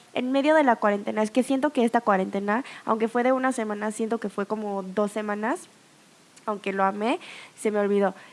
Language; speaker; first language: Spanish; early bilingual, other home language; Korean